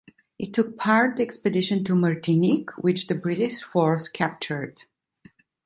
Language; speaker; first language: English; non-native, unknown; Italian